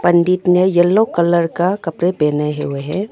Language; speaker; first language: Hindi; non-native, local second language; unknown